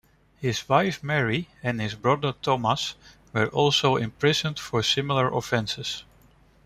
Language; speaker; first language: English; non-native, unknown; Dutch